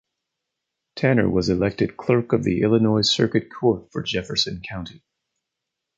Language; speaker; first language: English; native; English